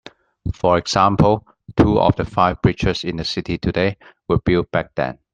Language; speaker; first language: English; non-native, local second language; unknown